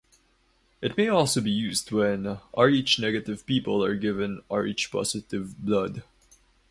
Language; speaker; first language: English; non-native, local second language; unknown